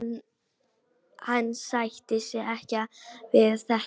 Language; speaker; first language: Icelandic; non-native, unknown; Polish